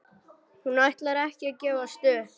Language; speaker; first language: Icelandic; non-native, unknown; German